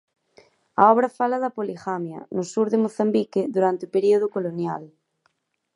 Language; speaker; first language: Galician; native; Galician